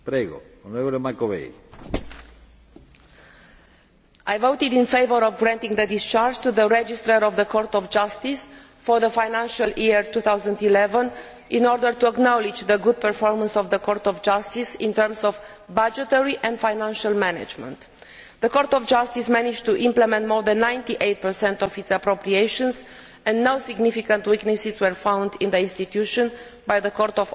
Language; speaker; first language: English; non-native, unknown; Romanian